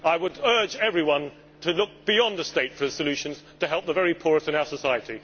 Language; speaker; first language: English; native; English